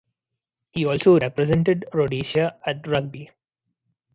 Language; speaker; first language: English; non-native, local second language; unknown